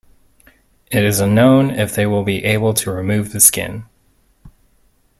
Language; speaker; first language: English; native; English